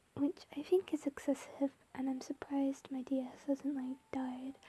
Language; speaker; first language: English; native; English